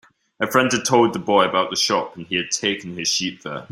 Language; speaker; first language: English; native; English